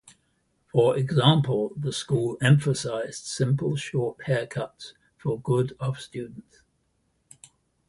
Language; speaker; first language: English; native; English